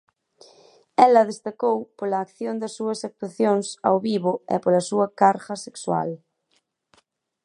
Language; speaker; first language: Galician; native; Galician